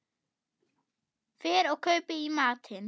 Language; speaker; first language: Icelandic; non-native, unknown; German